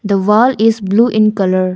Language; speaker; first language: English; non-native, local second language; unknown